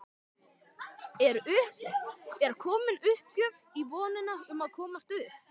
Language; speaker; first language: Icelandic; native; Icelandic